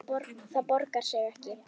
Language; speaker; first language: Icelandic; native; Icelandic